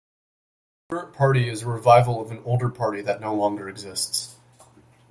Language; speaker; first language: English; native; English